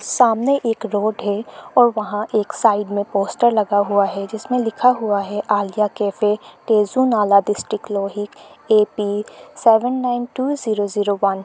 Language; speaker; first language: Hindi; non-native, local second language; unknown